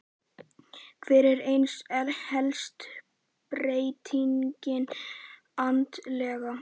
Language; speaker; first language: Icelandic; native; Icelandic